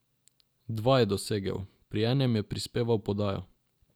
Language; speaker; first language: Slovenian; non-native, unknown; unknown